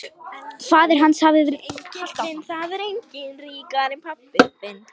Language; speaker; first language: Icelandic; non-native, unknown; Lithuanian